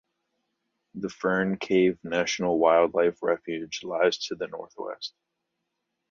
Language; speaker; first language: English; native; English